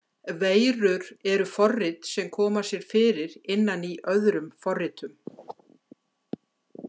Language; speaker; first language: Icelandic; native; Icelandic